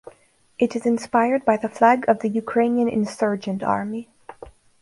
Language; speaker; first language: English; non-native, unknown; Russian